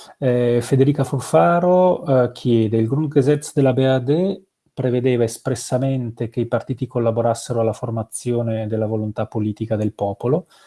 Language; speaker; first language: Italian; native; Italian